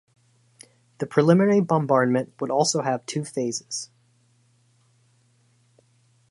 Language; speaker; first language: English; native; English